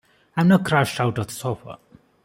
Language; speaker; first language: English; non-native, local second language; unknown